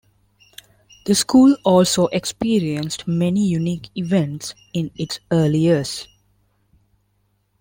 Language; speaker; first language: English; non-native, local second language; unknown